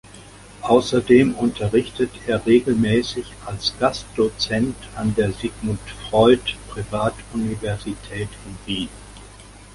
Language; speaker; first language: German; native; German